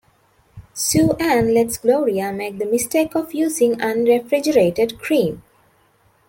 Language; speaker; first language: English; non-native, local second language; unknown